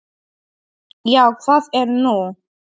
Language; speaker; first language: Icelandic; non-native, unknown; Polish